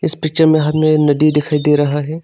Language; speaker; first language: Hindi; non-native, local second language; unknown